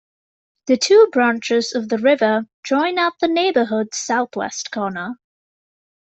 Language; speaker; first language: English; native; English